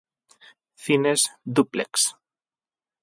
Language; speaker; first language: Galician; non-native, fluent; Spanish